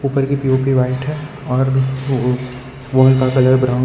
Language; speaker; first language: Hindi; non-native, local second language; Gujarati